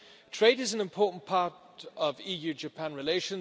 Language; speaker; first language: English; non-native, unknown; German